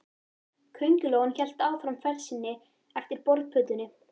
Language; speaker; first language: Icelandic; native; Icelandic